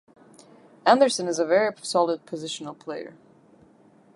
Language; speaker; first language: English; non-native, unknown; Turkish